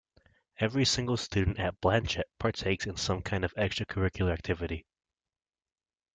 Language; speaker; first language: English; native; English